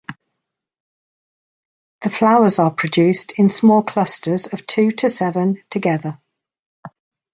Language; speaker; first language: English; native; English